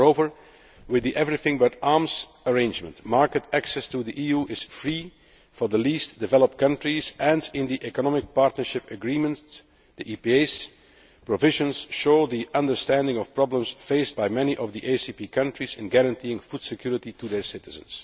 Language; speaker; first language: English; non-native, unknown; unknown